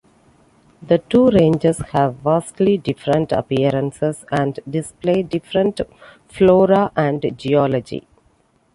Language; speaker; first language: English; non-native, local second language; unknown